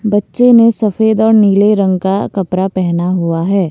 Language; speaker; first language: Hindi; non-native, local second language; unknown